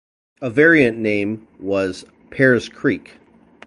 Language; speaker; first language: English; native; English